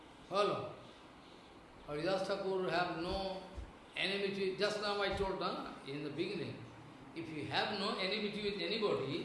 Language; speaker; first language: English; non-native, local second language; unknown